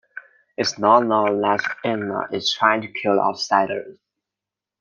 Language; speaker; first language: English; non-native, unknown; Chinese